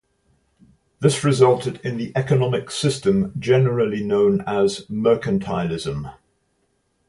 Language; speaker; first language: English; native; English